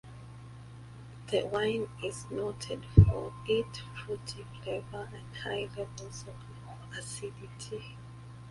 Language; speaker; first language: English; native; English